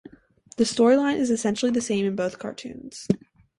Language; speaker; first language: English; native; English